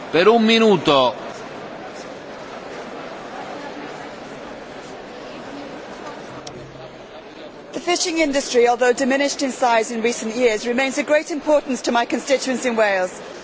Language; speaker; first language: English; native; English